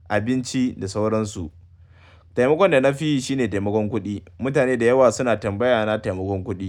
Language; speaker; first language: Hausa; native; Hausa